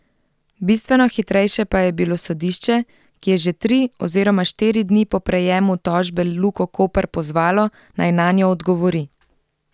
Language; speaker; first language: Slovenian; native; Slovenian